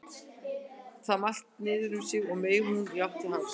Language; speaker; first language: Icelandic; native; Icelandic